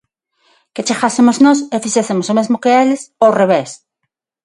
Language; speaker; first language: Galician; non-native, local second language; Spanish